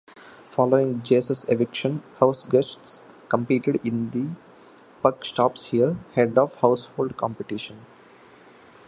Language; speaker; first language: English; non-native, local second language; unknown